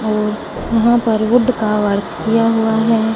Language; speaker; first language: Hindi; non-native, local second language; Punjabi